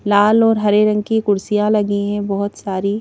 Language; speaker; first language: Hindi; native; Hindi